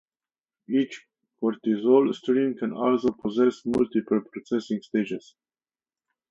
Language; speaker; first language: English; native; English